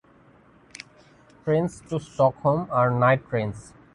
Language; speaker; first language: English; non-native, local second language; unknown